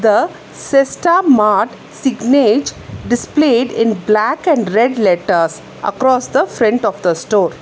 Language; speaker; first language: English; non-native, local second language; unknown